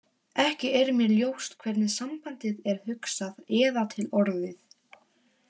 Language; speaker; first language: Icelandic; non-native, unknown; Polish